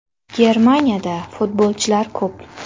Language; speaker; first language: Uzbek; native; Uzbek